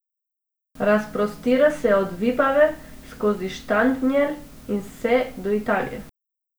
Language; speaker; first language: Slovenian; non-native, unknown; Macedonian